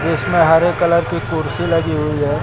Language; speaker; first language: Hindi; native; Hindi